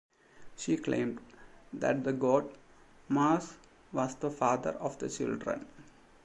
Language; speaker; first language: English; non-native, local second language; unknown